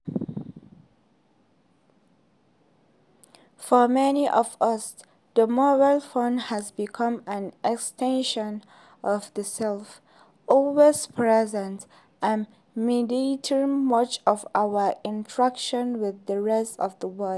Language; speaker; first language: English; non-native, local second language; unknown